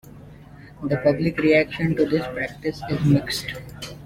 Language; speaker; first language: English; non-native, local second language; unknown